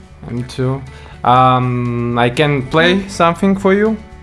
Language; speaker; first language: English; non-native, learner; Russian